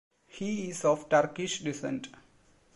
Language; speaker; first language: English; non-native, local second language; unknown